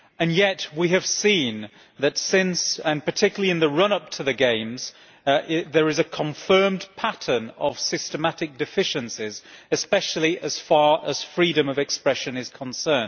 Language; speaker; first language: English; native; English